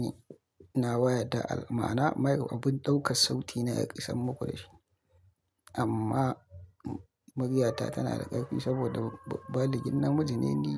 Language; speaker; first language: Hausa; native; Hausa